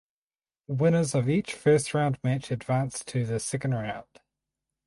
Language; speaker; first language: English; native; English